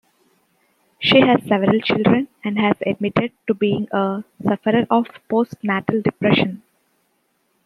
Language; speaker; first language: English; native; English